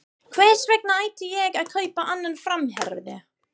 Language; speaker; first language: Icelandic; non-native, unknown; English